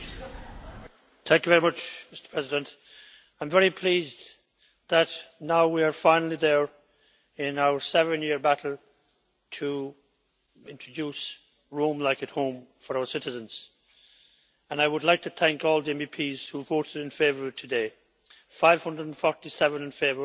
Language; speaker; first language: English; native; English